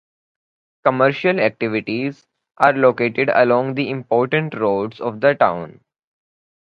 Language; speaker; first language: English; non-native, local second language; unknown